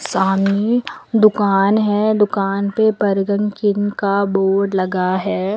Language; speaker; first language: Hindi; native; Hindi